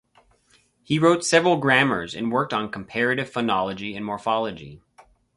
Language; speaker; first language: English; native; English